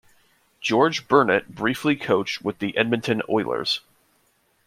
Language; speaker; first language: English; native; English